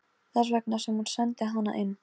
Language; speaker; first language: Icelandic; non-native, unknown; Polish